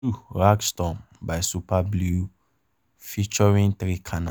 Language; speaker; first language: English; non-native, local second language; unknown